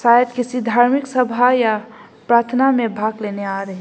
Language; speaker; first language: Hindi; non-native, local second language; Bangla